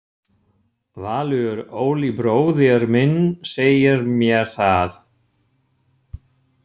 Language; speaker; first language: Icelandic; non-native, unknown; German